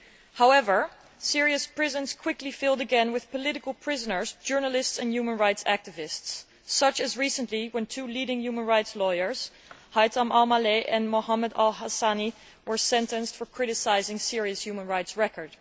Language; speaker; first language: English; non-native, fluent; Dutch